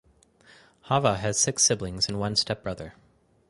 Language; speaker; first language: English; native; English